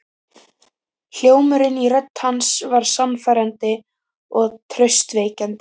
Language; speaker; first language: Icelandic; native; Icelandic